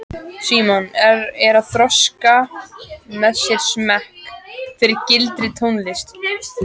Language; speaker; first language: Icelandic; native; Icelandic